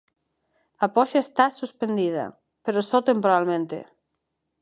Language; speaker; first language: Galician; non-native, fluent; Spanish